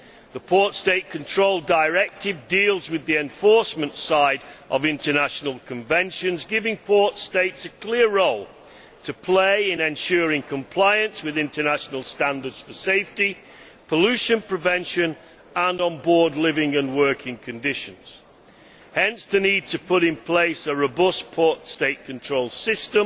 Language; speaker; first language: English; native; English